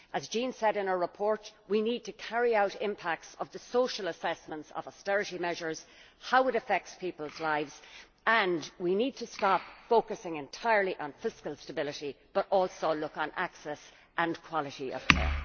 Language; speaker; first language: English; native; English